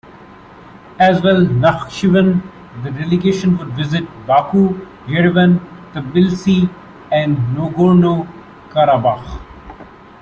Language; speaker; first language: English; non-native, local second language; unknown